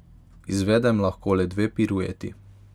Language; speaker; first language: Slovenian; non-native, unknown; Hungarian